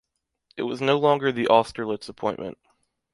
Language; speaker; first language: English; native; English